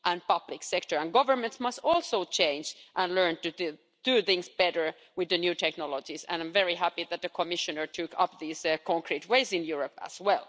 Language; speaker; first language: English; non-native, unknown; Finnish